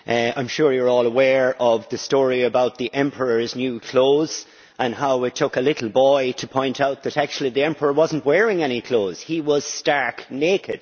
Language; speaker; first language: English; native; English